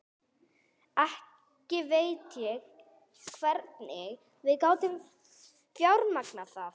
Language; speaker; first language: Icelandic; non-native, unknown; English